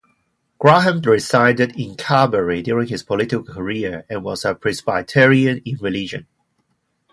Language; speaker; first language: English; non-native, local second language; Cantonese